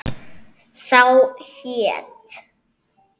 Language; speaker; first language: Icelandic; native; Icelandic